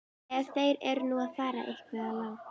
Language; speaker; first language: Icelandic; native; Icelandic